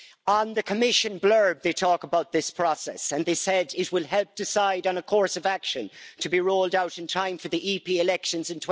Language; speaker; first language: English; native; English